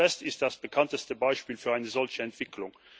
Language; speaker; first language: German; non-native, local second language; Luxembourgish